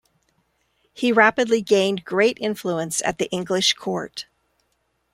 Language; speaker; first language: English; native; English